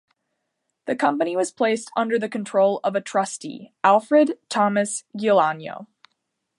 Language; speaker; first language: English; native; English